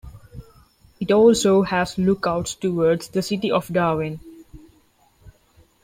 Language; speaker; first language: English; non-native, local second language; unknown